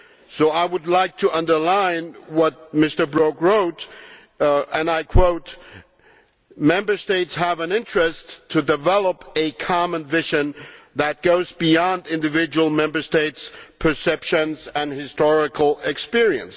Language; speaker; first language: English; non-native, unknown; German